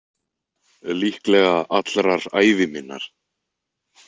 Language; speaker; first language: Icelandic; native; Icelandic